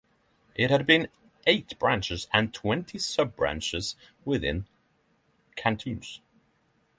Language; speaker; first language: English; non-native, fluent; Norwegian